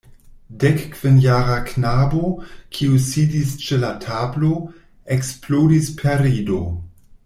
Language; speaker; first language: Esperanto; non-native, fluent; German